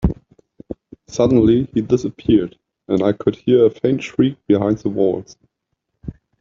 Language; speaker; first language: English; native; English